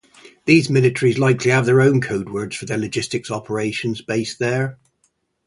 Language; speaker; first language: English; native; English